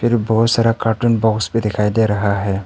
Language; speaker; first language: Hindi; non-native, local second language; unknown